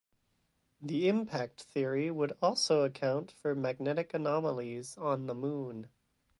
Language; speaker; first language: English; native; English